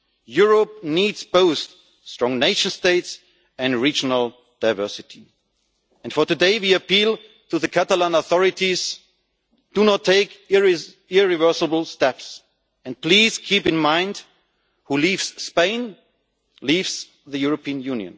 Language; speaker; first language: English; non-native, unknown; German